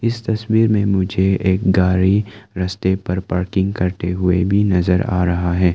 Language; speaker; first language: Hindi; non-native, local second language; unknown